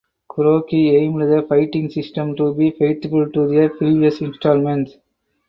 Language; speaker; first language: English; non-native, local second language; Tamil